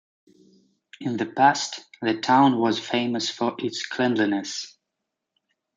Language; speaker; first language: English; native; English